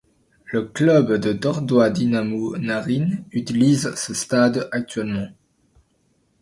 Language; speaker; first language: French; native; French